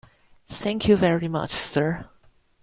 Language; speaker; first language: English; non-native, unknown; Chinese